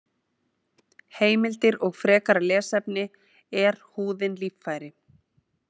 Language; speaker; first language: Icelandic; native; Icelandic